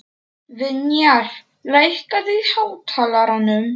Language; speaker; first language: Icelandic; non-native, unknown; Polish